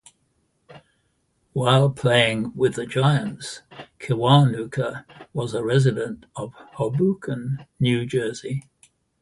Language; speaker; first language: English; native; English